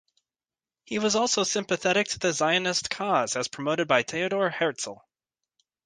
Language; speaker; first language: English; native; English